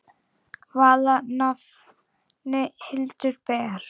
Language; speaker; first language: Icelandic; native; Icelandic